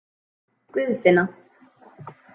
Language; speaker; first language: Icelandic; native; Icelandic